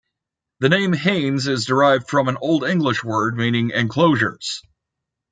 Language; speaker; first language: English; native; English